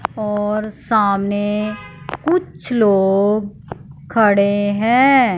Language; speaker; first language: Hindi; non-native, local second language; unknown